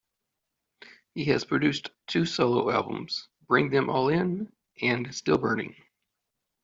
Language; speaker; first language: English; native; English